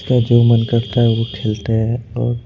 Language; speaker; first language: Hindi; native; Hindi